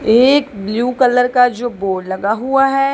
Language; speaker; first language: Hindi; non-native, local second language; Punjabi